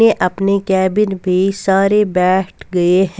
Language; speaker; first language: Hindi; non-native, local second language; Punjabi